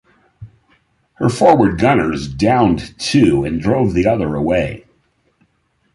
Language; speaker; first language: English; native; English